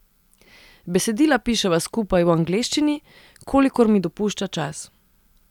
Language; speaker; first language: Slovenian; non-native, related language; Serbian